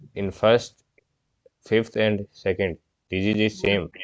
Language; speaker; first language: English; non-native, local second language; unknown